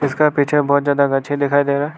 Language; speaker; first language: Hindi; non-native, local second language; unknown